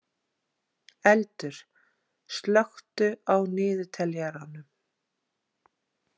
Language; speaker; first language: Icelandic; native; Icelandic